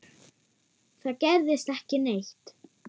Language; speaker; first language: Icelandic; non-native, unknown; German